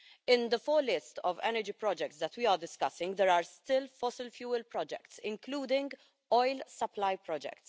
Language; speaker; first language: English; non-native, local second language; Maltese